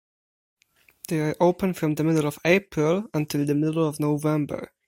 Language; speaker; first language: English; non-native, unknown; Polish